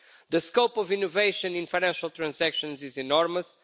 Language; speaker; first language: English; non-native, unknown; Portuguese